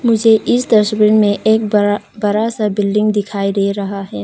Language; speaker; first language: Hindi; non-native, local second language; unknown